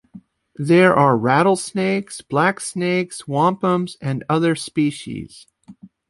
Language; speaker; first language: English; native; English